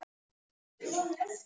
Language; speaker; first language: Icelandic; non-native, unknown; Polish